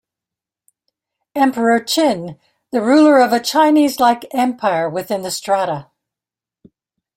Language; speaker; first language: English; native; English